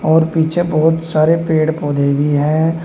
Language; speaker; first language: Hindi; native; Hindi